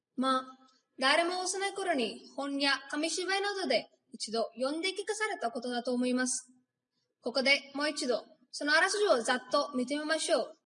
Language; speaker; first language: Japanese; non-native, learner; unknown